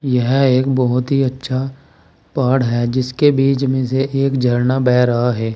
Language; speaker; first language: Hindi; native; Hindi